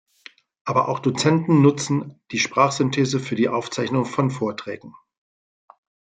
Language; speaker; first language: German; native; German